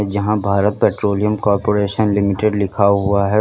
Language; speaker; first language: Hindi; native; Hindi